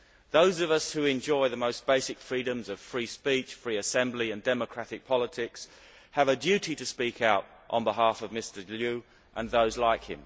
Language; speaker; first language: English; native; English